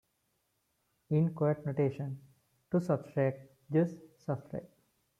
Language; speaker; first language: English; non-native, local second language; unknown